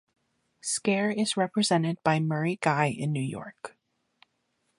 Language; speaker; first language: English; native; English